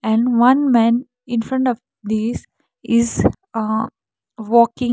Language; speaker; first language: English; non-native, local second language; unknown